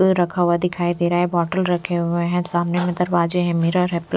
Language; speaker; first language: Hindi; non-native, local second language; Punjabi